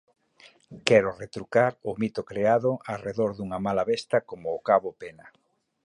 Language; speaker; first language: Galician; native; Galician